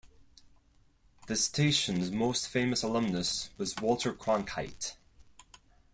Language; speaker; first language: English; non-native, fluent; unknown